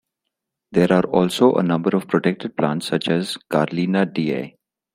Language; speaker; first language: English; non-native, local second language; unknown